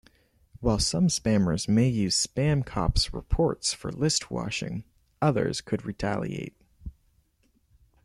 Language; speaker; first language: English; native; English